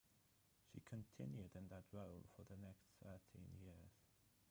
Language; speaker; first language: English; non-native, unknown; German